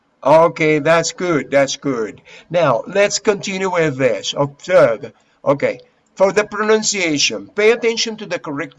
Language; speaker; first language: English; non-native, fluent; Spanish